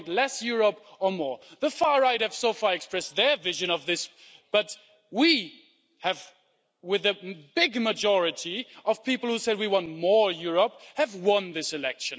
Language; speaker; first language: English; non-native, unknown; German